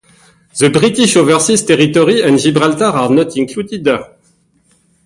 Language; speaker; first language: English; non-native, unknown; French